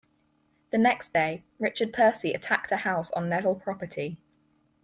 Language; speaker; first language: English; native; English